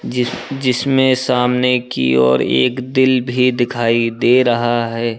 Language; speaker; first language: Hindi; native; Hindi